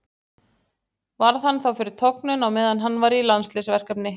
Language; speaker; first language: Icelandic; native; Icelandic